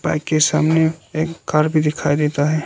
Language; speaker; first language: Hindi; non-native, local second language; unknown